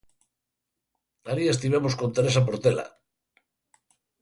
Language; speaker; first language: Galician; native; Galician